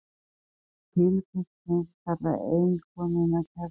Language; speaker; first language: Icelandic; native; Icelandic